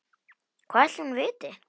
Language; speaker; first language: Icelandic; non-native, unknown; Polish